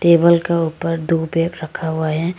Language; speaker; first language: Hindi; non-native, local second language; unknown